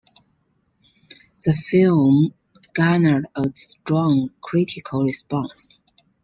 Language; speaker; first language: English; non-native, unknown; Chinese